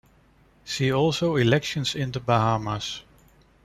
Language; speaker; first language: English; non-native, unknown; Dutch